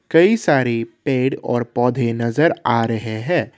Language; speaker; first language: Hindi; non-native, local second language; Assamese